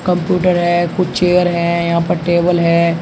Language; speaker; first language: Hindi; native; Hindi